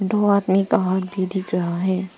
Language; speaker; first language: Hindi; non-native, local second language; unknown